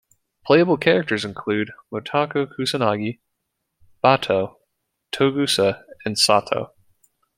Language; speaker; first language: English; native; English